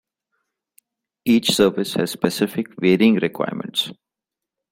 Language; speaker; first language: English; non-native, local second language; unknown